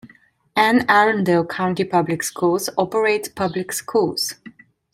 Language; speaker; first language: English; non-native, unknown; Italian